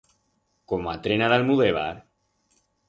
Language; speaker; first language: Aragonese; non-native, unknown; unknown